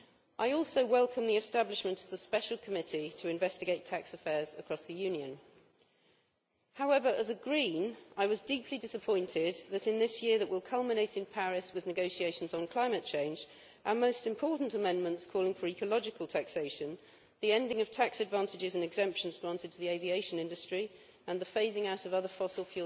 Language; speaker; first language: English; native; English